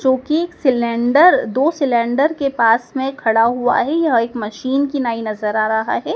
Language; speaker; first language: Hindi; native; Hindi